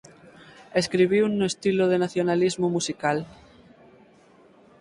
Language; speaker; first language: Galician; native; Galician